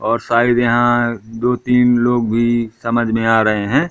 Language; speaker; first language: Hindi; native; Hindi